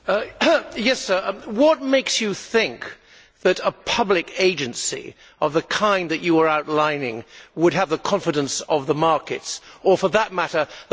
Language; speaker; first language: English; native; English